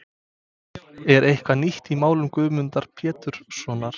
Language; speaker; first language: Icelandic; non-native, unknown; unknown